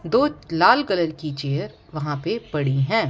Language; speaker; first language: Hindi; non-native, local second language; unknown